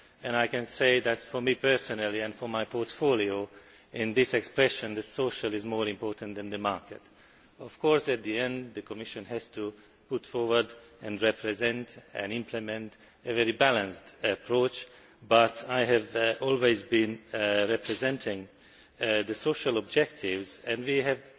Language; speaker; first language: English; non-native, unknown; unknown